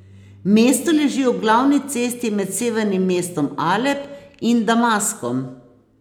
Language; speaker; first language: Slovenian; native; Slovenian